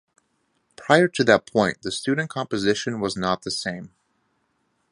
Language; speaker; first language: English; native; English